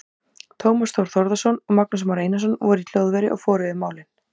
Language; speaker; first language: Icelandic; native; Icelandic